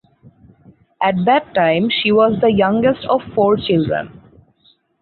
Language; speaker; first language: English; non-native, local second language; Bangla